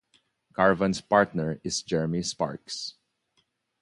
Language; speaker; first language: English; non-native, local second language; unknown